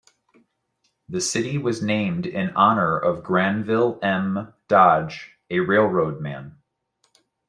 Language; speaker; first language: English; native; English